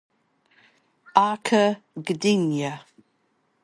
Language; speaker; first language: English; native; English